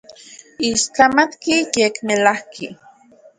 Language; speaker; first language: Central Puebla Nahuatl; native; Central Puebla Nahuatl